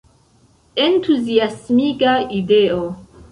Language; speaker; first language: Esperanto; non-native, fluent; Central Kurdish